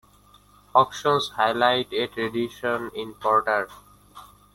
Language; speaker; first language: English; non-native, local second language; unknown